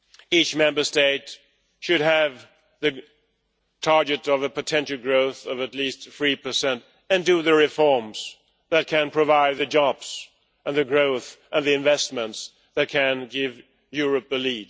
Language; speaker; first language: English; non-native, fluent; Swedish